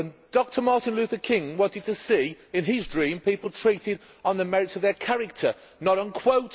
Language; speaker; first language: English; native; English